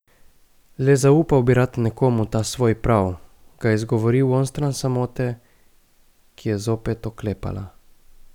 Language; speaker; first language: Slovenian; native; Slovenian